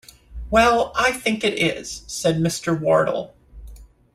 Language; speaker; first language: English; native; English